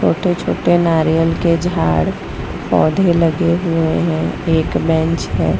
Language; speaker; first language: Hindi; non-native, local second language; Gujarati